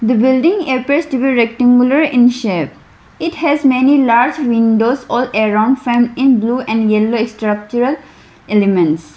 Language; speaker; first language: English; non-native, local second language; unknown